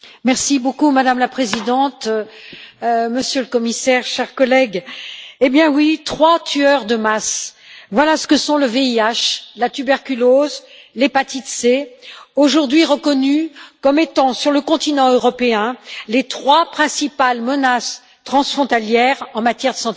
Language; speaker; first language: French; native; French